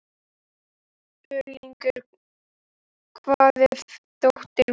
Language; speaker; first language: Icelandic; native; Icelandic